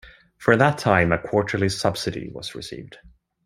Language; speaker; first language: English; non-native, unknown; Swedish